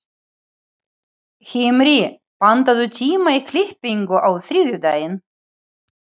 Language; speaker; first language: Icelandic; non-native, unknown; Ukrainian